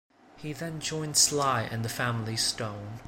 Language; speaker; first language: English; non-native, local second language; Cantonese